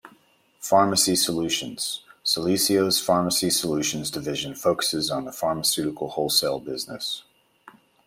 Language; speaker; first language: English; native; English